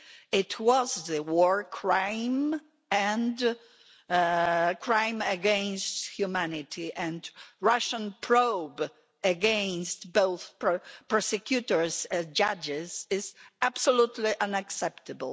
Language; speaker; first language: English; non-native, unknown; Polish